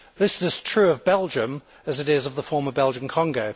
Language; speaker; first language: English; native; English